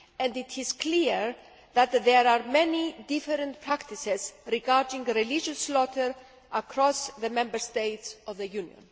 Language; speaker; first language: English; non-native, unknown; Greek